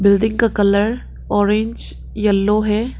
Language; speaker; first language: Hindi; early bilingual, other home language; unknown